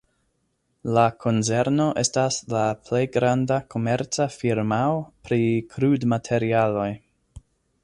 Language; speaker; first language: Esperanto; non-native, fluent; English